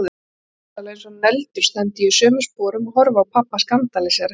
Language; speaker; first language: Icelandic; native; Icelandic